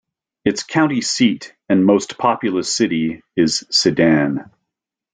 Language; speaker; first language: English; native; English